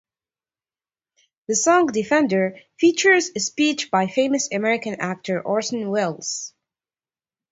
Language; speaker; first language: English; native; English